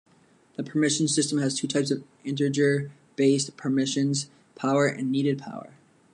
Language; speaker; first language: English; native; English